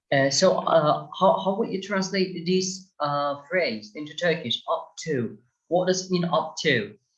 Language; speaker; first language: English; non-native, fluent; Turkish